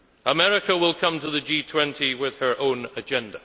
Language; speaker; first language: English; native; English